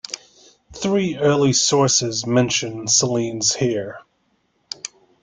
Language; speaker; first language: English; native; English